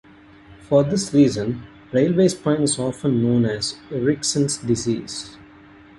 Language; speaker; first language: English; non-native, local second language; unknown